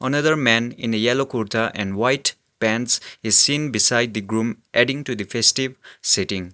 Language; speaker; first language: English; non-native, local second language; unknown